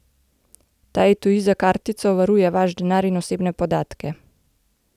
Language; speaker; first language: Slovenian; native; Slovenian